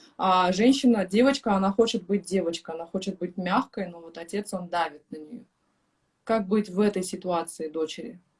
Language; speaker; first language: Russian; native; Russian